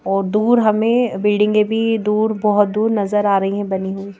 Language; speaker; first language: Hindi; native; Hindi